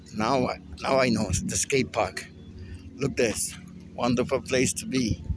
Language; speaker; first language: English; non-native, learner; Spanish